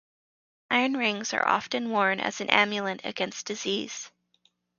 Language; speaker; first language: English; native; English